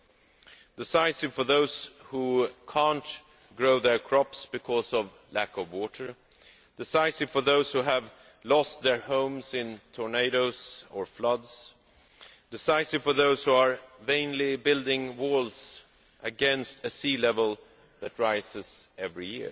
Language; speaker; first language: English; non-native, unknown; Swedish